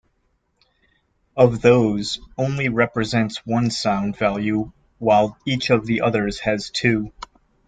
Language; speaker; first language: English; native; English